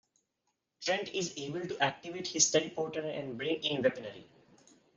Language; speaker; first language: English; non-native, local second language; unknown